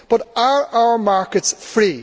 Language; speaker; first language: English; native; English